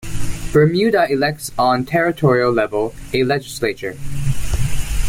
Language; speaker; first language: English; native; English